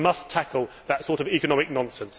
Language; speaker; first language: English; native; English